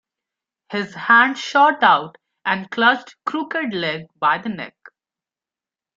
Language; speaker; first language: English; non-native, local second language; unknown